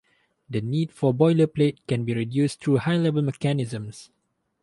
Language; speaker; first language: English; non-native, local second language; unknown